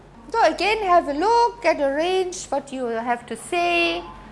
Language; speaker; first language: English; non-native, fluent; German